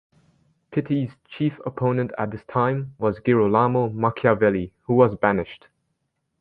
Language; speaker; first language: English; native; English